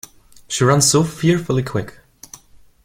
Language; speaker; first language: English; non-native, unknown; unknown